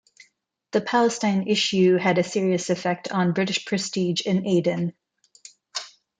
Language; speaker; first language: English; non-native, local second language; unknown